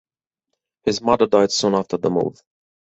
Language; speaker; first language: English; native; English